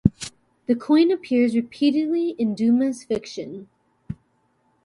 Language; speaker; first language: English; native; English